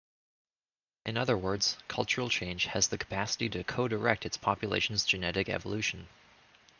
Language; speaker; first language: English; native; English